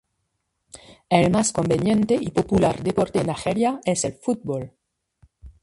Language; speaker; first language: Spanish; non-native, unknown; French